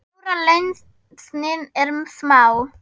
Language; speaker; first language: Icelandic; non-native, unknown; German